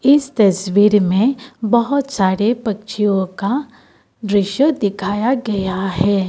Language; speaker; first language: Hindi; non-native, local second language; Assamese